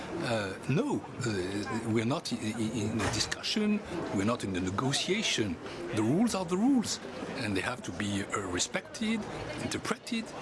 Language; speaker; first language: English; non-native, fluent; French